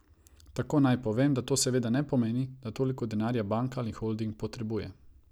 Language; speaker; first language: Slovenian; non-native, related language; Croatian